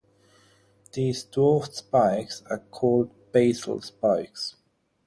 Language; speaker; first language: English; non-native, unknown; German